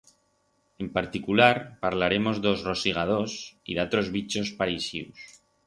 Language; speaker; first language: Aragonese; non-native, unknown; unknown